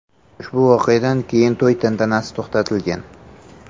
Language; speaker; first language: Uzbek; native; Uzbek